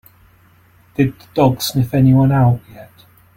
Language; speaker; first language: English; native; English